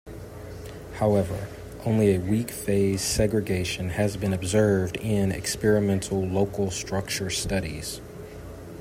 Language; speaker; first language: English; native; English